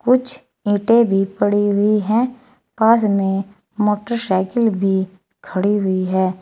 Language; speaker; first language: Hindi; native; Hindi